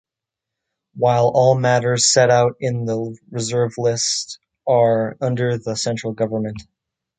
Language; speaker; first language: English; native; English